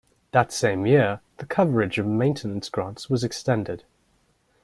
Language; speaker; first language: English; native; English